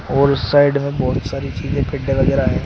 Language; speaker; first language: Hindi; native; Hindi